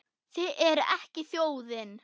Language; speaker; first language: Icelandic; non-native, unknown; German